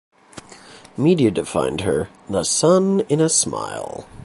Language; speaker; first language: English; native; English